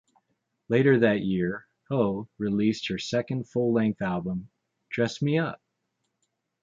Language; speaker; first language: English; native; English